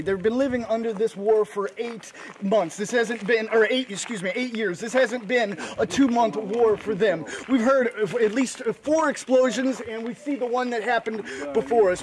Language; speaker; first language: English; native; English